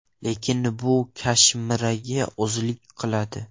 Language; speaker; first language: Uzbek; non-native, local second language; Russian